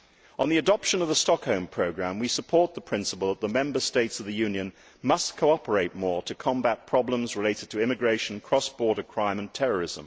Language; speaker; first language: English; native; English